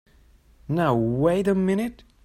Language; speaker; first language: English; non-native, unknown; German